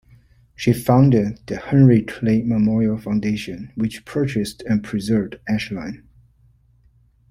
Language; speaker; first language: English; non-native, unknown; Chinese